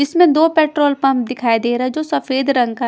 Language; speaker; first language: Hindi; non-native, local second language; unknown